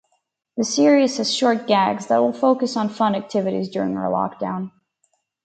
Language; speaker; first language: English; native; English